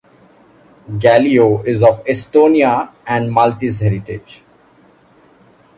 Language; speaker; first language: English; non-native, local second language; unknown